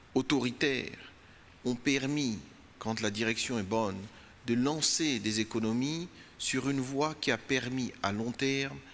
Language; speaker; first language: French; non-native, local second language; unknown